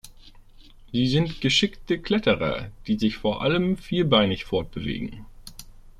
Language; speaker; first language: German; native; German